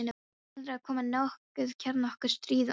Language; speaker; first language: Icelandic; non-native, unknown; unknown